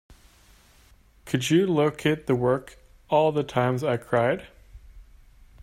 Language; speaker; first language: English; native; English